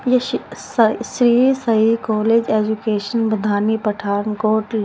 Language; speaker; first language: Hindi; non-native, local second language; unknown